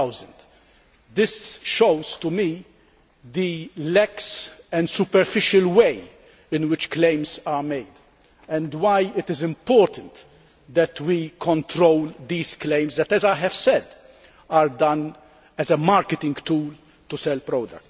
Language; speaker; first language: English; non-native, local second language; Maltese